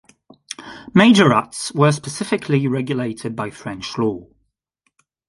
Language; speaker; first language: English; non-native, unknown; French